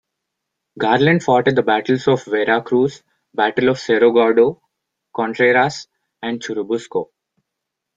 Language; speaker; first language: English; non-native, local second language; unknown